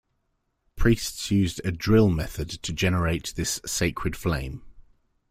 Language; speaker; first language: English; native; English